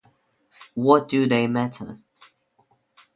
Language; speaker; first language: English; non-native, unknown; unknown